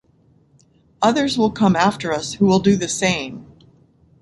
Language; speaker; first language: English; native; English